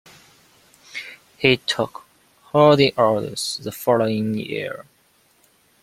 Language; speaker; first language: English; non-native, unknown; Chinese